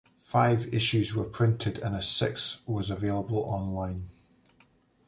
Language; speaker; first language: English; native; English